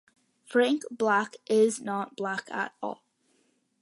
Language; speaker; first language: English; early bilingual, other home language; Malayalam